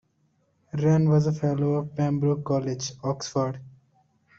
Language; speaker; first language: English; non-native, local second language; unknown